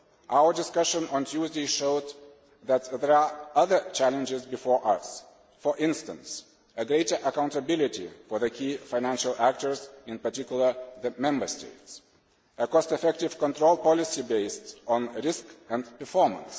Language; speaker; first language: English; non-native, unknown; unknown